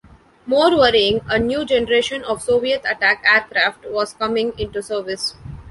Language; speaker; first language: English; non-native, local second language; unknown